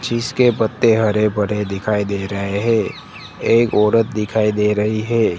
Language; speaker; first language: Hindi; non-native, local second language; Gujarati